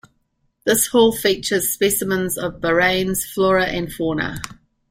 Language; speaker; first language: English; native; English